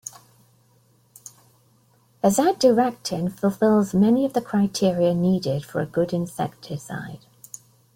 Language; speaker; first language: English; native; English